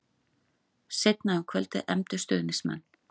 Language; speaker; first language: Icelandic; native; Icelandic